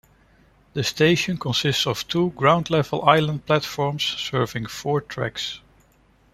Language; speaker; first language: English; non-native, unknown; Dutch